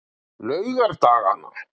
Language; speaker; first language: Icelandic; native; Icelandic